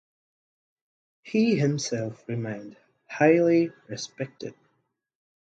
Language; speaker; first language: English; non-native, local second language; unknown